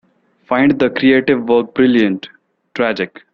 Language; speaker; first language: English; non-native, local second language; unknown